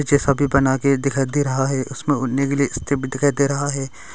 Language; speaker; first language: Hindi; non-native, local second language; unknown